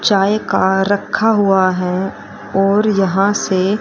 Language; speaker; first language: Hindi; native; Hindi